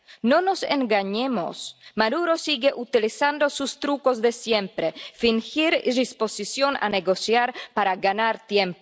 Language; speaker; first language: Spanish; non-native, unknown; Czech